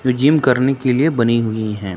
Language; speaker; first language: Hindi; native; Hindi